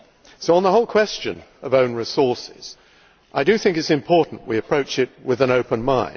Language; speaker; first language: English; native; English